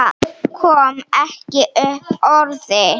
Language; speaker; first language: Icelandic; non-native, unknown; Slovenian